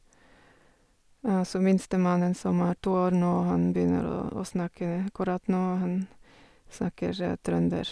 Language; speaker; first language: Norwegian; non-native, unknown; Bulgarian